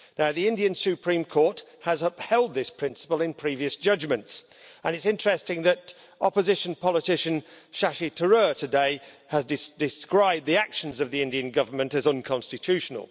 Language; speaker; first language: English; native; English